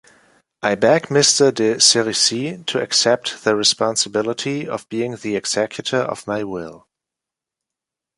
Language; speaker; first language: English; non-native, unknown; German